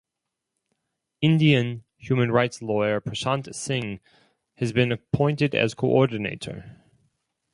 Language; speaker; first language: English; non-native, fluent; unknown